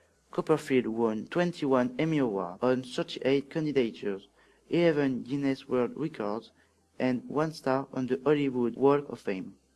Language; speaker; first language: English; non-native, learner; French